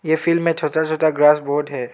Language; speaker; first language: Hindi; non-native, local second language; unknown